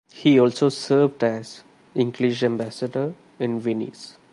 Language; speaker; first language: English; non-native, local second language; Malayalam